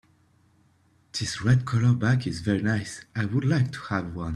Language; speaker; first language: English; native; English